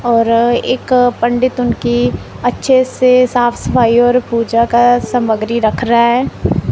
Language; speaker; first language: Hindi; non-native, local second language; Punjabi